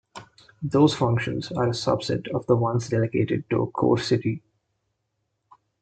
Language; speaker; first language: English; non-native, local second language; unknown